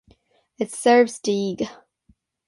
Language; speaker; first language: English; non-native, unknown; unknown